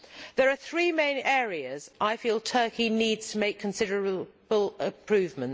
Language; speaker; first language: English; native; English